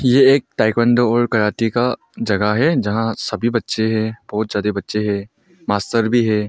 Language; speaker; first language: Hindi; non-native, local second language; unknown